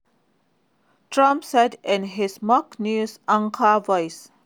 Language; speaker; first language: English; non-native, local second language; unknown